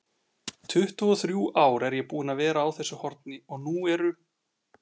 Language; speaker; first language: Icelandic; native; Icelandic